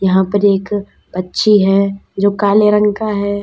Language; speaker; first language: Hindi; native; Hindi